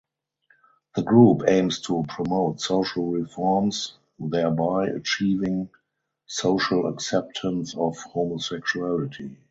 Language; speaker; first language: English; non-native, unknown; German